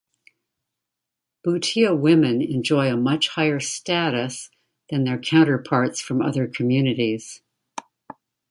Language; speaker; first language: English; native; English